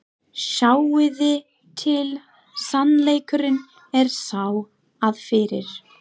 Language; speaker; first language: Icelandic; non-native, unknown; English